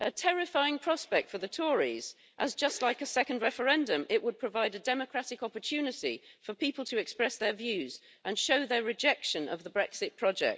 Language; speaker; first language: English; native; English